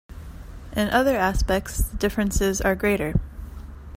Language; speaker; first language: English; native; English